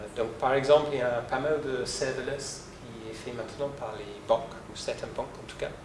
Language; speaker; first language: French; non-native, fluent; English